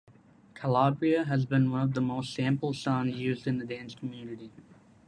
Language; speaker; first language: English; native; English